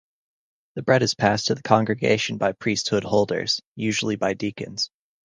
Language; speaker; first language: English; native; English